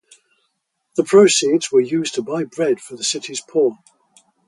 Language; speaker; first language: English; native; English